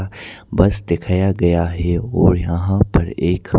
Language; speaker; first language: Hindi; non-native, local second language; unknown